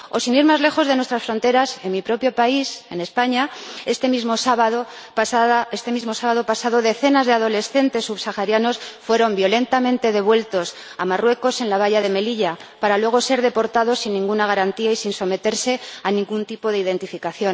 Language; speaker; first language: Spanish; native; Spanish